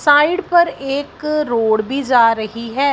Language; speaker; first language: Hindi; non-native, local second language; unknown